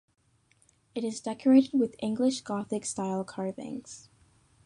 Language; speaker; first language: English; native; English